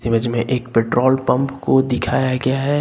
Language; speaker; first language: Hindi; native; Hindi